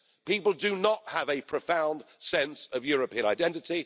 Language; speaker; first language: English; native; English